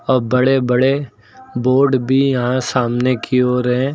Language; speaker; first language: Hindi; native; Hindi